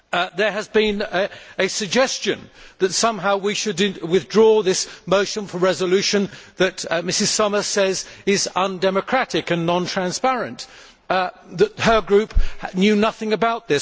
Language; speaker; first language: English; native; English